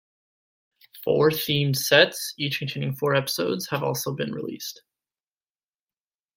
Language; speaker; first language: English; native; English